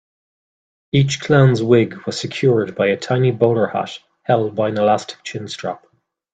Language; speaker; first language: English; native; English